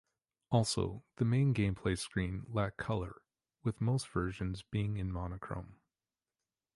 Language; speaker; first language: English; native; English